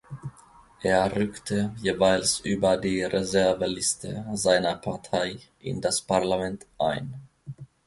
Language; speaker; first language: German; non-native, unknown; Finnish